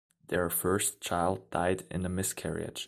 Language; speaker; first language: English; non-native, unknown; German